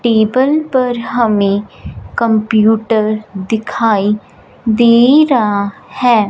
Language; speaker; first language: Hindi; non-native, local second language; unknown